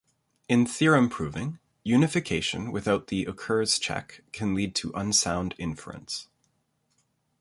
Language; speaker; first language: English; native; English